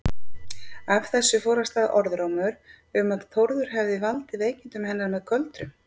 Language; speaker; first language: Icelandic; native; Icelandic